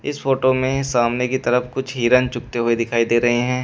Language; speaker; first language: Hindi; native; Hindi